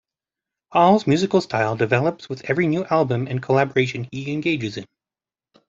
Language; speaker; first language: English; native; English